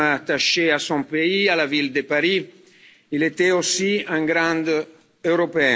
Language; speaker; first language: French; non-native, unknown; Italian